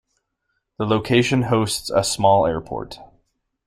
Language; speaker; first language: English; native; English